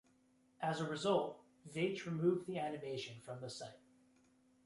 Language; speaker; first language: English; native; English